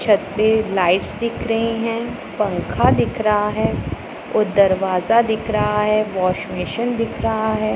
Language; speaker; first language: Hindi; non-native, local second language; Punjabi